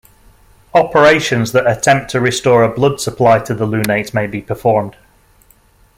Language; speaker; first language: English; native; English